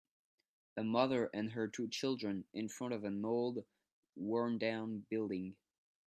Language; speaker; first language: English; non-native, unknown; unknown